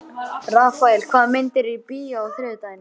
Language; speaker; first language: Icelandic; native; Icelandic